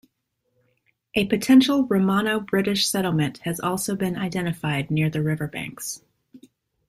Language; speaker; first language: English; native; English